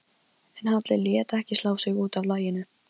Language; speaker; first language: Icelandic; non-native, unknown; Polish